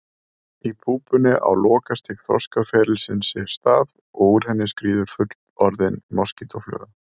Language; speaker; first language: Icelandic; native; Icelandic